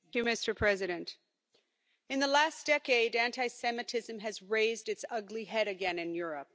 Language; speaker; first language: English; non-native, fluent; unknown